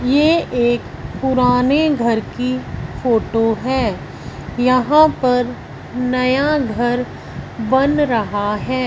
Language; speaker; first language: Hindi; non-native, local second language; Punjabi